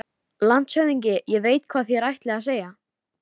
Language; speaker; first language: Icelandic; native; Icelandic